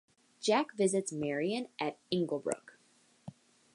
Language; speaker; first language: English; native; English